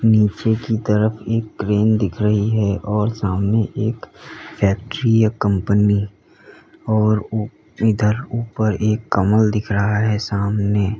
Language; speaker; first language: Hindi; native; Hindi